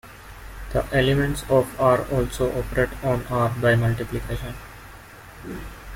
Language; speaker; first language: English; non-native, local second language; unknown